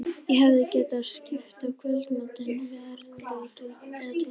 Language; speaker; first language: Icelandic; native; Icelandic